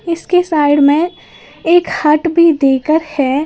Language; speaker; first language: Hindi; native; Hindi